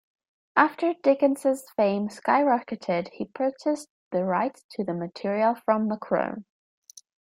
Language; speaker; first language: English; native; English